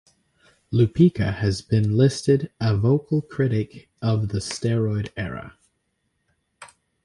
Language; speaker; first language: English; native; English